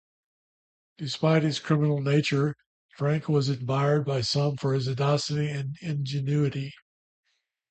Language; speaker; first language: English; native; English